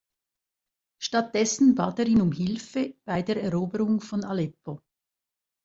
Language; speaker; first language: German; native; German